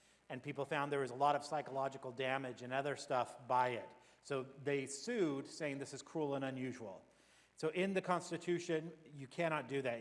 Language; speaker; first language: English; native; English